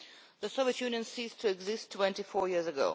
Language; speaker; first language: English; non-native, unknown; Russian